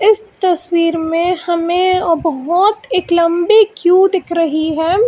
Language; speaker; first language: Hindi; non-native, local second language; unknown